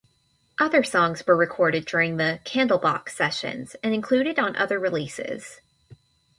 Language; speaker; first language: English; native; English